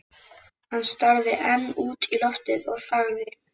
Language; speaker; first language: Icelandic; native; Icelandic